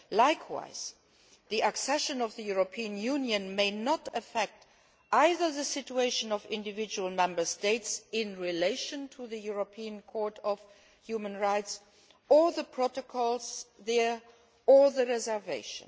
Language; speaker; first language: English; non-native, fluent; Luxembourgish